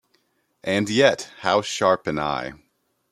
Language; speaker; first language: English; native; English